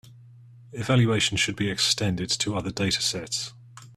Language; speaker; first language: English; native; English